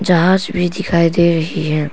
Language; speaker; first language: Hindi; non-native, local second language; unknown